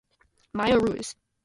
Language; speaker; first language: English; native; English